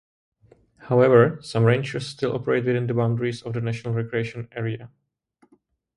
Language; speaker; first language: English; non-native, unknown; Czech